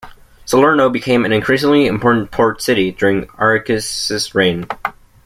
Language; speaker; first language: English; native; English